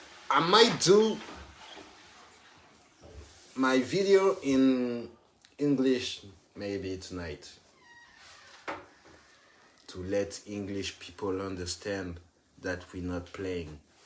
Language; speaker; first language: English; non-native, learner; French